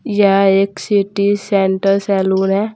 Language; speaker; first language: Hindi; native; Hindi